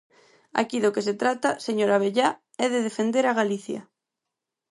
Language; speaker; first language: Galician; non-native, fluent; Spanish